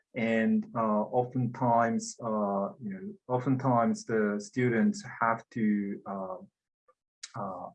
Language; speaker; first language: English; non-native, fluent; Japanese